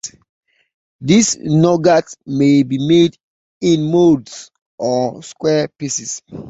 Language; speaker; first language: English; native; English